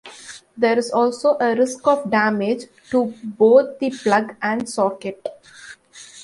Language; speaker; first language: English; non-native, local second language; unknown